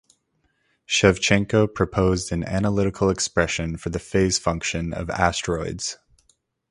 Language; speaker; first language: English; native; English